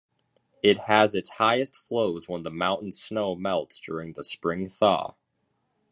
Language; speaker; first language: English; native; English